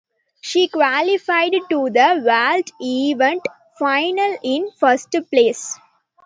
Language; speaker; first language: English; non-native, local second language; Tamil